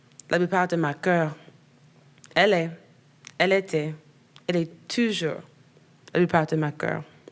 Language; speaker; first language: French; non-native, learner; English